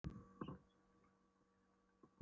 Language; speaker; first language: Icelandic; non-native, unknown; Polish